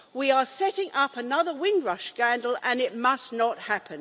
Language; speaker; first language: English; native; English